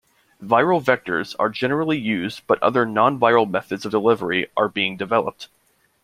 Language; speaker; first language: English; native; English